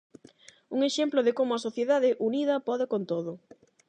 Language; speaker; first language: Galician; non-native, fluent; Spanish